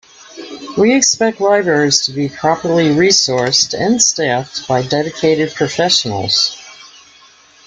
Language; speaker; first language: English; native; English